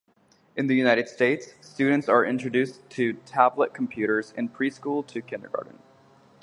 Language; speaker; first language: English; native; English